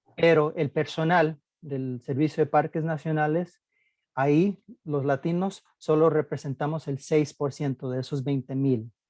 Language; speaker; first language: Spanish; early bilingual, heritage; Spanish